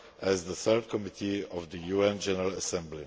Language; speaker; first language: English; non-native, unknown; Czech